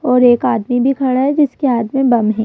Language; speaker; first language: Hindi; native; Hindi